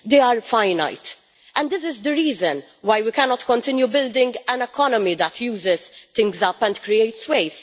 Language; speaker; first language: English; non-native, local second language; Maltese